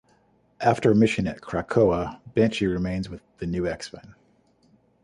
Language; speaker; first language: English; native; English